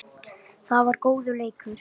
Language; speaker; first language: Icelandic; native; Icelandic